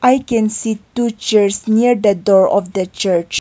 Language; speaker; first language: English; non-native, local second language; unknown